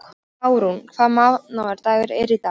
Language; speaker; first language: Icelandic; non-native, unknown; Polish